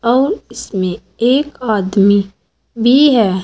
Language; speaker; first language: Hindi; native; Hindi